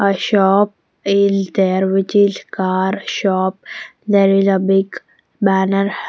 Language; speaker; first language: English; non-native, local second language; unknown